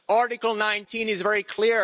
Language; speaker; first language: English; non-native, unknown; Slovak